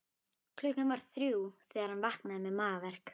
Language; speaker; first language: Icelandic; native; Icelandic